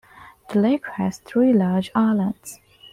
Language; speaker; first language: English; non-native, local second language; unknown